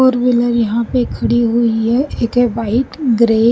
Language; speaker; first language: Hindi; native; Hindi